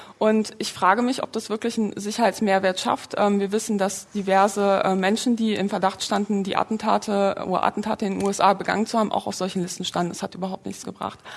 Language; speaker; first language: German; early bilingual, other home language; Polish